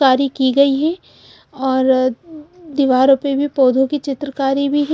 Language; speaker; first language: Hindi; non-native, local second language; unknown